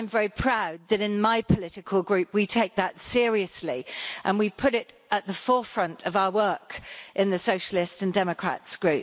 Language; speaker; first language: English; native; English